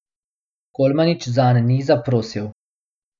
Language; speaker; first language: Slovenian; non-native, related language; Bosnian